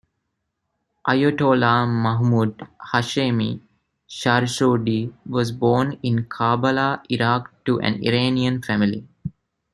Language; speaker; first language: English; non-native, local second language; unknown